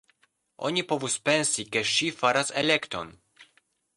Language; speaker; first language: Esperanto; non-native, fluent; Polish